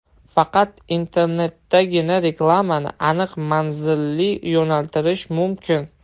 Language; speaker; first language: Uzbek; non-native, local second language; Russian